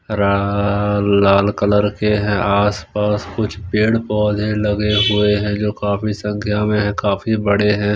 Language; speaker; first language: Hindi; non-native, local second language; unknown